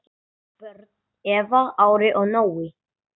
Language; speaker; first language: Icelandic; non-native, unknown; English